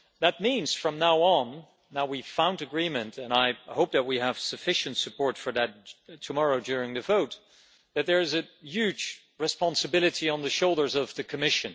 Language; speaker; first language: English; non-native, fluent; Dutch